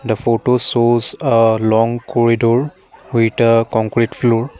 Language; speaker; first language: English; non-native, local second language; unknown